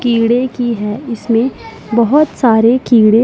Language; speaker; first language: Hindi; non-native, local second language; Punjabi